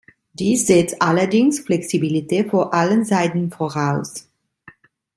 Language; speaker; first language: German; non-native, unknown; Italian